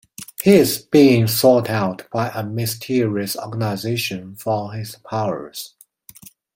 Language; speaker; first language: English; non-native, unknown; Chinese